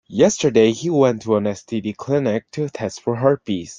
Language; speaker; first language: English; native; English